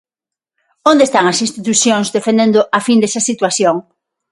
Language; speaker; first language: Galician; non-native, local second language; Spanish